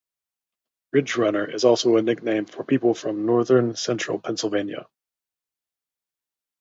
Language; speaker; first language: English; native; English